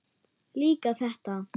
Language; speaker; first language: Icelandic; non-native, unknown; German